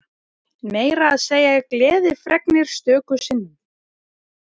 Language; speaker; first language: Icelandic; native; Icelandic